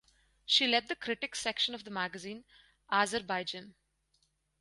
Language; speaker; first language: English; non-native, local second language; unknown